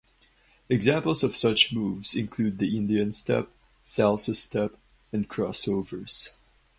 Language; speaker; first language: English; non-native, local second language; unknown